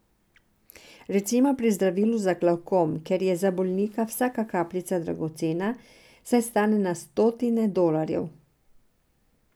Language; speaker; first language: Slovenian; non-native, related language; Serbian